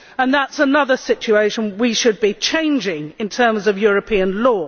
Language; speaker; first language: English; native; English